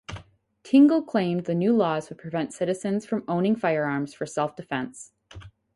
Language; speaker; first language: English; native; English